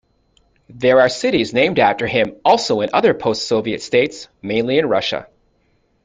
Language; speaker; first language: English; native; English